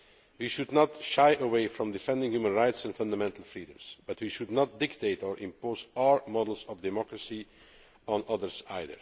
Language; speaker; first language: English; non-native, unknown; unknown